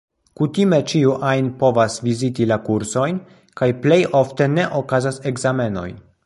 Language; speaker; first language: Esperanto; non-native, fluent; Polish